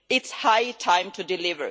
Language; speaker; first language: English; non-native, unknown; Swedish